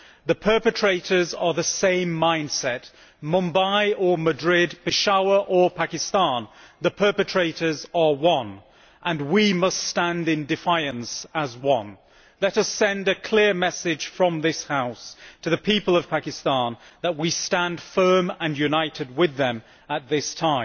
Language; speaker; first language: English; native; English